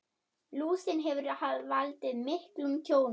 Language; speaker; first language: Icelandic; non-native, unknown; German